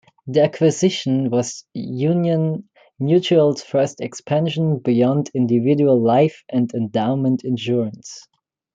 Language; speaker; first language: English; non-native, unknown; German